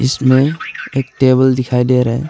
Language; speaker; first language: Hindi; non-native, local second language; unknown